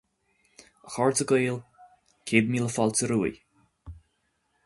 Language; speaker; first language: Irish; native; Irish